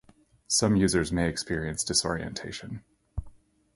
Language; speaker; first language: English; native; English